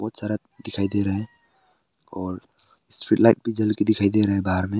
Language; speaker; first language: Hindi; early bilingual, other home language; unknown